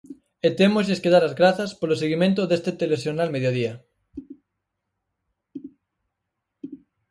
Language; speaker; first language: Galician; native; Galician